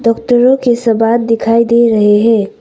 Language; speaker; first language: Hindi; non-native, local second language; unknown